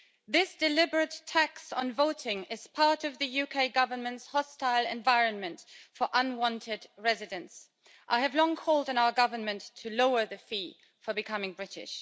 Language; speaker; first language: English; native; English